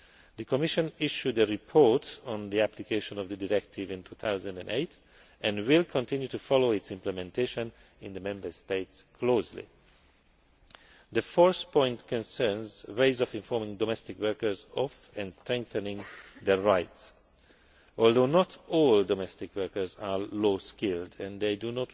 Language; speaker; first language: English; non-native, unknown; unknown